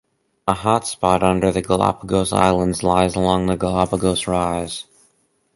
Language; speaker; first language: English; native; English